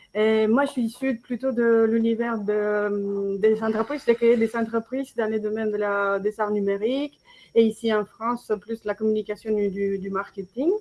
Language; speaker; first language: French; non-native, fluent; Spanish